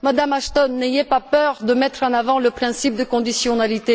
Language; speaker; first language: French; non-native, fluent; Bulgarian